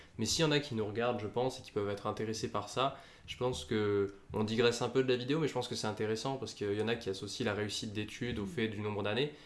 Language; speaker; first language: French; native; French